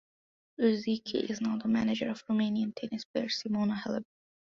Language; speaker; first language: English; non-native, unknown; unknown